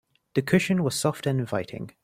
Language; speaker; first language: English; native; English